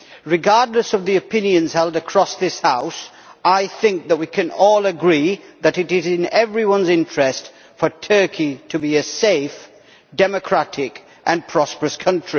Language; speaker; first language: English; native; English